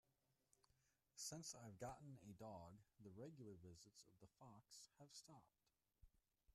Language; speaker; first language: English; native; English